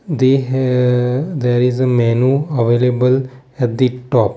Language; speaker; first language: English; non-native, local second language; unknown